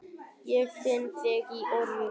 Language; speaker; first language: Icelandic; non-native, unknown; Vietnamese